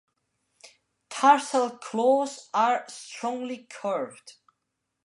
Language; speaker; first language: English; non-native, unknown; Spanish